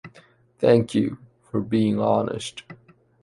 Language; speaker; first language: English; non-native, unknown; Chinese